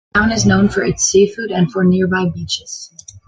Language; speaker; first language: English; native; English